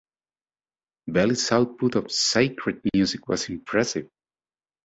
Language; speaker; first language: English; native; English